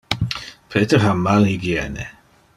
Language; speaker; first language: Interlingua; non-native, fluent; Dutch